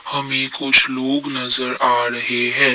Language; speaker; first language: Hindi; non-native, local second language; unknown